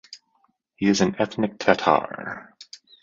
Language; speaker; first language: English; native; English